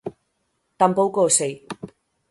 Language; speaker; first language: Galician; native; Galician